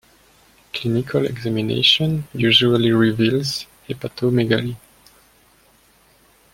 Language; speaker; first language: English; non-native, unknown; French